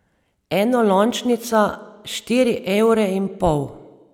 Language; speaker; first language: Slovenian; native; Slovenian